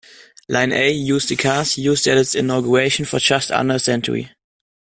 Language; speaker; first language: English; non-native, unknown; German